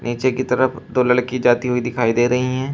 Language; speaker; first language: Hindi; native; Hindi